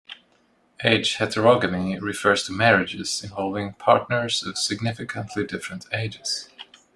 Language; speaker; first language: English; non-native, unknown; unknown